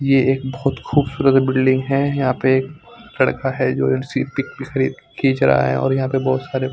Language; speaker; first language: Hindi; non-native, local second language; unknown